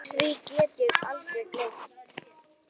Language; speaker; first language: Icelandic; native; Icelandic